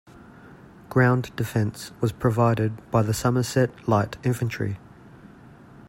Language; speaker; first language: English; native; English